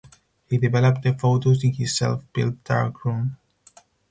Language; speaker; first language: English; non-native, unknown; Spanish